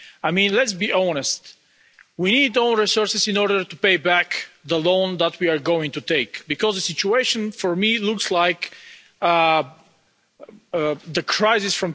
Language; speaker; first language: English; non-native, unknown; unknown